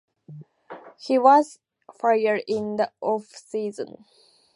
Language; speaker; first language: English; native; English